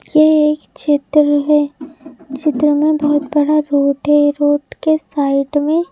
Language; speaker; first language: Hindi; native; Hindi